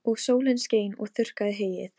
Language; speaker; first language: Icelandic; non-native, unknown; Polish